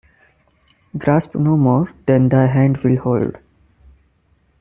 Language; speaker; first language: English; non-native, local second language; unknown